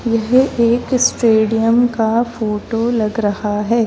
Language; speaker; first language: Hindi; native; Hindi